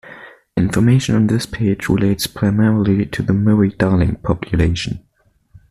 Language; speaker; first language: English; non-native, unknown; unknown